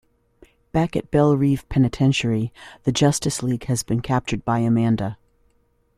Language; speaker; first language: English; native; English